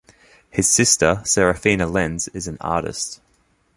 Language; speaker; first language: English; native; English